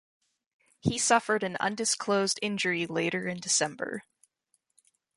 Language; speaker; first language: English; native; English